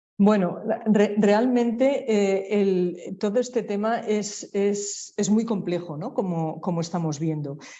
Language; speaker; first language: Spanish; native; Spanish